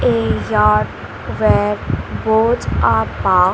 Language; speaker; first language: English; non-native, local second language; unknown